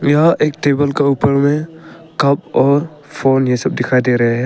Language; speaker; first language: Hindi; early bilingual, other home language; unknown